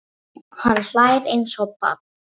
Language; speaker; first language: Icelandic; non-native, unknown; English